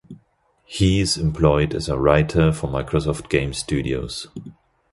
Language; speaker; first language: English; non-native, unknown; German